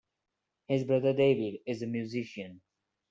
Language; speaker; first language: English; non-native, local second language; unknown